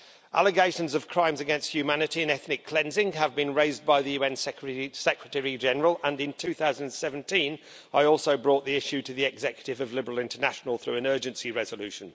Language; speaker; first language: English; native; English